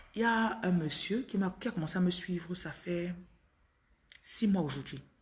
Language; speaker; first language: French; non-native, local second language; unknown